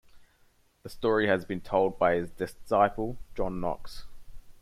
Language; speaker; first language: English; native; English